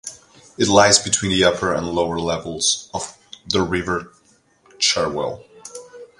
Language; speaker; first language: English; non-native, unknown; Spanish